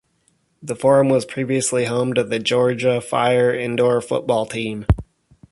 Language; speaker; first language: English; native; English